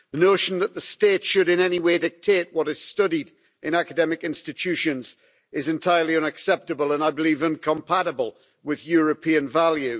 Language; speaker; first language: English; native; English